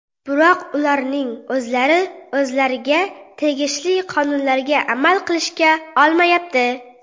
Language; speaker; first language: Uzbek; non-native, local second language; Kara-Kalpak